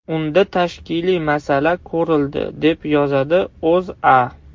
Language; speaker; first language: Uzbek; non-native, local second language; Russian